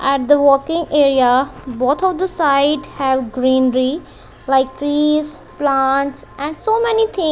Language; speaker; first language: English; non-native, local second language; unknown